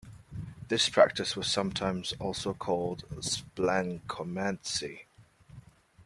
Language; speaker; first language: English; native; English